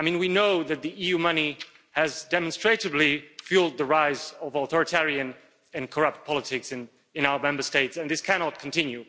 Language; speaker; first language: English; non-native, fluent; Slovak